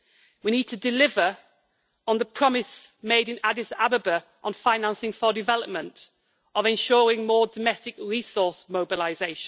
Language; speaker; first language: English; native; English